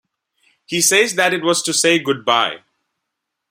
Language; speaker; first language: English; non-native, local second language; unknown